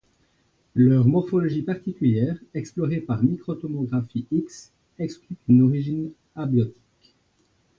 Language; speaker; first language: French; native; French